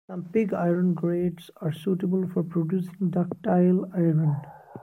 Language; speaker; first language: English; non-native, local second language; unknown